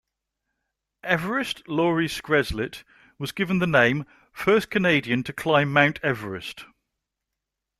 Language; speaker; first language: English; native; English